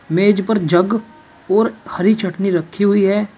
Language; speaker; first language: Hindi; native; Hindi